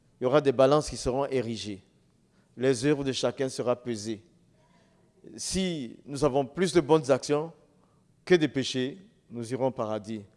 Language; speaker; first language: French; non-native, local second language; Dyula